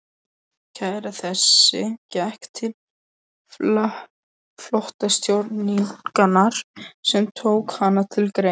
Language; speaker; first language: Icelandic; non-native, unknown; Polish